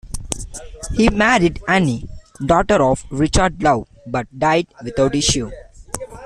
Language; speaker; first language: English; non-native, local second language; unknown